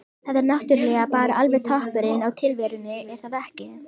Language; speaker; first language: Icelandic; native; Icelandic